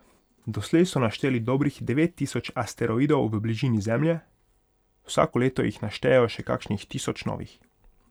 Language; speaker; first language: Slovenian; non-native, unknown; Hungarian